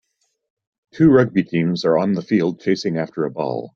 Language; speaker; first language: English; native; English